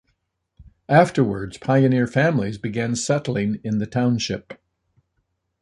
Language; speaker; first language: English; native; English